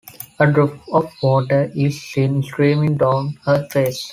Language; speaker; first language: English; non-native, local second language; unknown